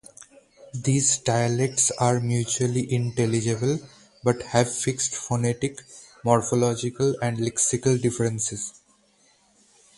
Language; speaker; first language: English; non-native, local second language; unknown